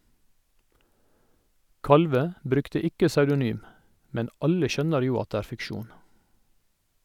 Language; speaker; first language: Norwegian; native; Norwegian